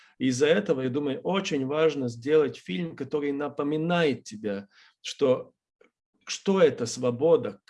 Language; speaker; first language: Russian; non-native, fluent; Latvian